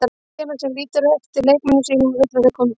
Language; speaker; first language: Icelandic; native; Icelandic